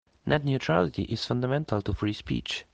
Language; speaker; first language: English; non-native, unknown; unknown